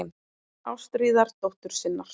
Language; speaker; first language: Icelandic; native; Icelandic